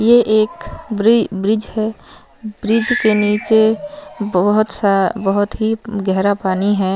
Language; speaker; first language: Hindi; non-native, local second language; Punjabi